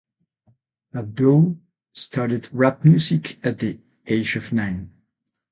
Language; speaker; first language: English; non-native, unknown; Spanish